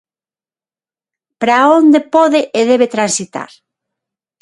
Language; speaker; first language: Galician; non-native, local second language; Spanish